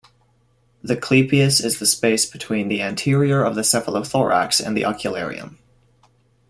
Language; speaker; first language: English; native; English